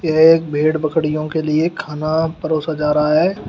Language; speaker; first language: Hindi; native; Hindi